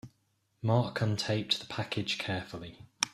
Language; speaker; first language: English; native; English